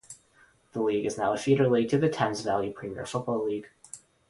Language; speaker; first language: English; non-native, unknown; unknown